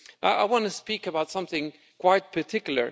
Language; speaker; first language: English; non-native, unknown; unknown